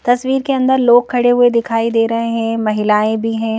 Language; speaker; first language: Hindi; native; Hindi